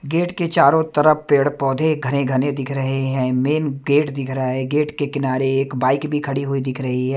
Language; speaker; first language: Hindi; non-native, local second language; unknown